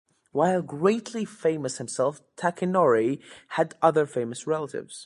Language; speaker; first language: English; native; English